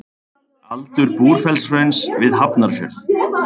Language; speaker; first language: Icelandic; native; Icelandic